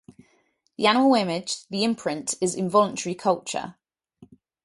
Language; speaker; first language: English; native; English